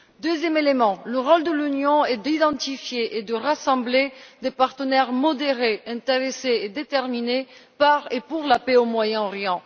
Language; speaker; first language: French; non-native, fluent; Bulgarian